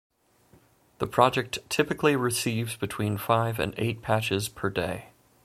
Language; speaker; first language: English; native; English